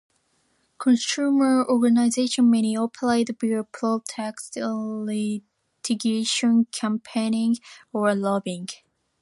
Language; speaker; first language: English; non-native, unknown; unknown